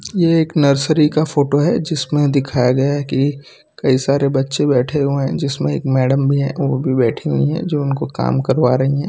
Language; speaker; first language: Hindi; non-native, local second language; Gujarati